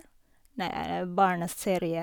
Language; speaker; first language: Norwegian; non-native, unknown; Filipino